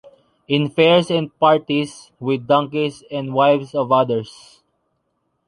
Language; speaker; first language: English; non-native, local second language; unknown